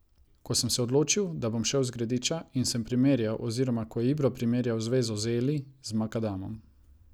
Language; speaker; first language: Slovenian; non-native, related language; Croatian